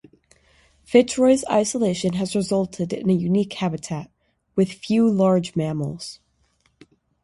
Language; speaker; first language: English; native; English